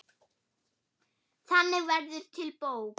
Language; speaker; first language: Icelandic; non-native, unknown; German